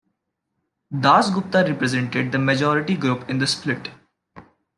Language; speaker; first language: English; non-native, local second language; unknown